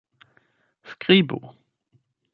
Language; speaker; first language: Esperanto; non-native, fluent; German